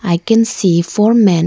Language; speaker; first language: English; non-native, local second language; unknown